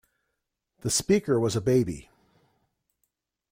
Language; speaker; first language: English; native; English